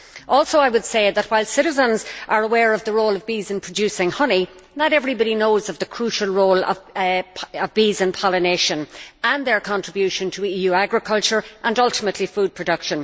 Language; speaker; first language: English; native; English